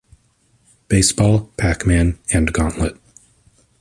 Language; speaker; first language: English; native; English